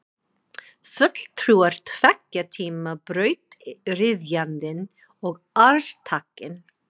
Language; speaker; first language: Icelandic; non-native, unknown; English